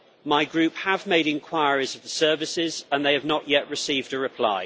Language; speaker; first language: English; native; English